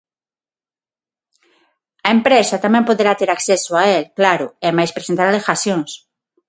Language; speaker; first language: Galician; non-native, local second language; Spanish